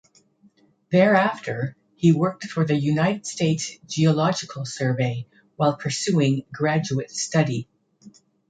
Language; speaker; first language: English; native; English